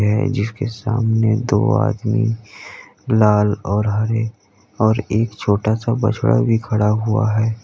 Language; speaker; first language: Hindi; native; Hindi